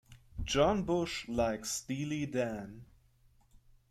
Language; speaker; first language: English; non-native, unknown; German